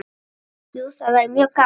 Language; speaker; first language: Icelandic; native; Icelandic